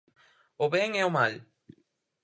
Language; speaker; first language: Galician; native; Galician